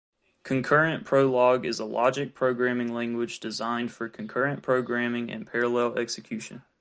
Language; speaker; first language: English; native; English